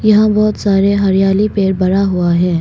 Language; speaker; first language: Hindi; non-native, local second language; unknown